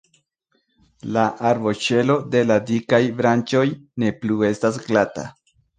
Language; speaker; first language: Esperanto; non-native, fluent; Spanish